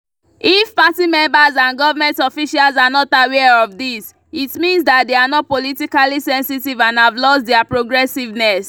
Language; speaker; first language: English; non-native, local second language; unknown